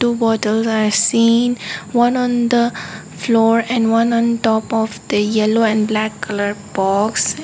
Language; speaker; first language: English; non-native, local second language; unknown